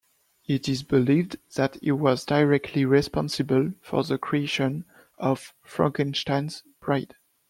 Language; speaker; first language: English; non-native, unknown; French